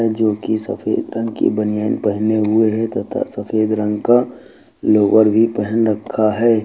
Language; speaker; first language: Hindi; native; Hindi